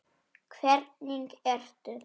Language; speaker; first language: Icelandic; non-native, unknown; Polish